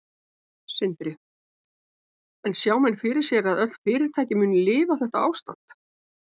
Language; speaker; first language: Icelandic; native; Icelandic